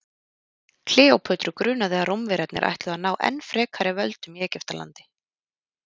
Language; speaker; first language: Icelandic; native; Icelandic